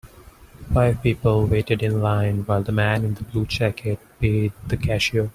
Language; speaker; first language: English; non-native, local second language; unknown